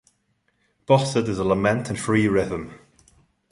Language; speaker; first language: English; non-native, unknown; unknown